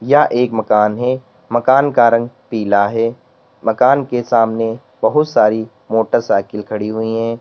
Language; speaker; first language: Hindi; native; Hindi